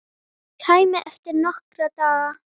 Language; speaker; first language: Icelandic; native; Icelandic